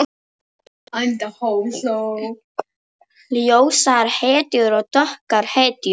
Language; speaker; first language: Icelandic; non-native, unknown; Polish